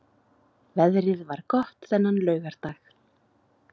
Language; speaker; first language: Icelandic; native; Icelandic